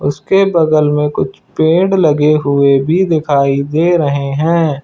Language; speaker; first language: Hindi; native; Hindi